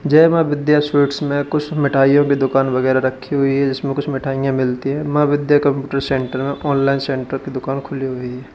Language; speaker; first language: Hindi; native; Hindi